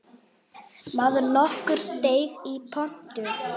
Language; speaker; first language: Icelandic; native; Icelandic